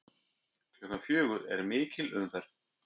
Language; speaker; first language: Icelandic; native; Icelandic